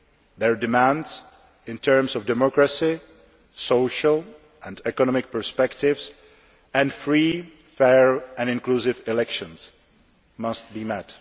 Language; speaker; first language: English; non-native, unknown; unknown